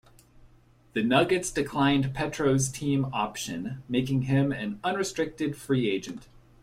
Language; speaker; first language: English; native; English